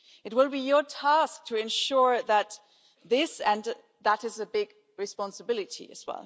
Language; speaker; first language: English; non-native, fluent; German